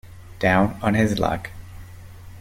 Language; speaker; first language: English; native; English